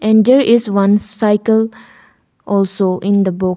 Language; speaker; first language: English; non-native, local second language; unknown